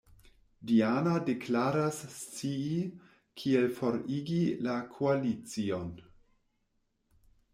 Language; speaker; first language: Esperanto; non-native, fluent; German